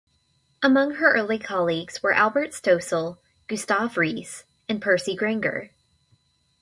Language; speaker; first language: English; native; English